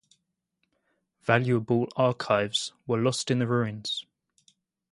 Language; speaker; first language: English; native; English